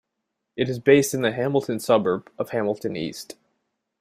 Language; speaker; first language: English; native; English